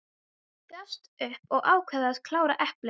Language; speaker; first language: Icelandic; non-native, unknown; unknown